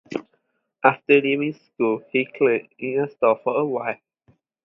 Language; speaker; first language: English; non-native, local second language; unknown